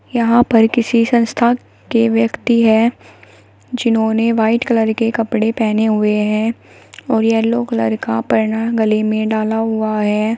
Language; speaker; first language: Hindi; native; Hindi